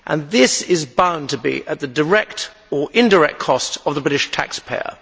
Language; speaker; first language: English; native; English